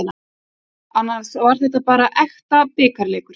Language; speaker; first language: Icelandic; native; Icelandic